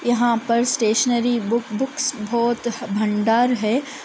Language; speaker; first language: Hindi; non-native, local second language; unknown